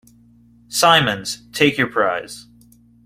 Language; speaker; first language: English; native; English